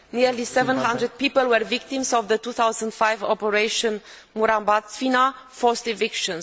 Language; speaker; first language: English; non-native, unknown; Romanian